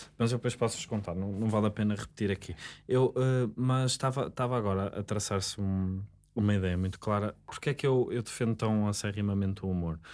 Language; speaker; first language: Portuguese; native; Portuguese